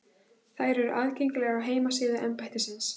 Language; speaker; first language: Icelandic; native; Icelandic